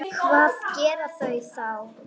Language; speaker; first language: Icelandic; native; Icelandic